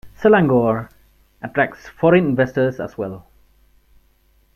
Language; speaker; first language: English; non-native, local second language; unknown